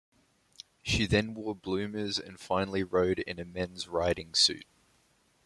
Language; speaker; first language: English; native; English